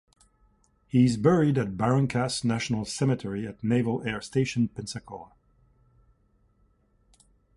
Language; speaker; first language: English; native; English